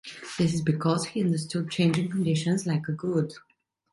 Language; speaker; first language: English; non-native, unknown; Italian